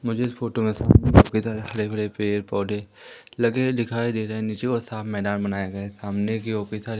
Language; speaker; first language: Hindi; native; Hindi